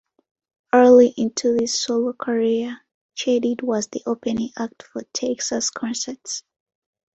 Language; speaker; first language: English; non-native, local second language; Ganda